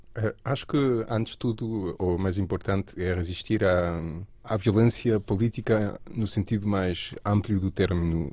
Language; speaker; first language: Portuguese; non-native, related language; Spanish